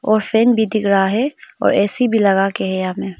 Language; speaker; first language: Hindi; non-native, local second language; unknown